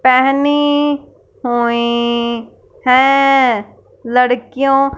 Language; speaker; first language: Hindi; non-native, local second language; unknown